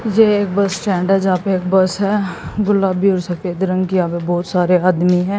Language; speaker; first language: Hindi; native; Hindi